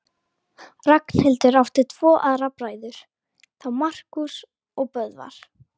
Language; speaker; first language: Icelandic; native; Icelandic